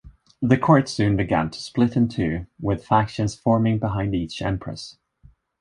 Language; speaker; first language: English; non-native, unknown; Swedish